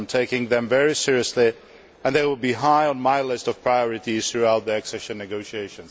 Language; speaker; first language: English; non-native, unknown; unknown